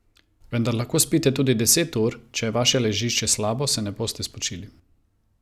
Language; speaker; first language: Slovenian; non-native, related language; Croatian